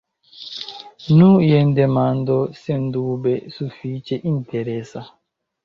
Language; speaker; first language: Esperanto; non-native, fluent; Chinese